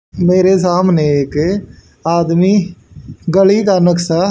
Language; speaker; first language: Hindi; native; Hindi